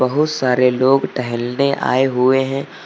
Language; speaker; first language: Hindi; native; Hindi